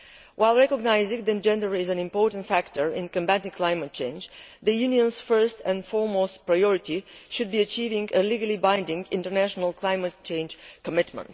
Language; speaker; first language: English; non-native, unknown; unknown